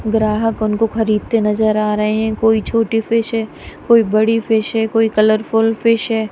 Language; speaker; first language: Hindi; non-native, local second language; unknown